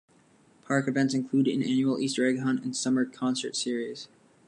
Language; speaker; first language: English; native; English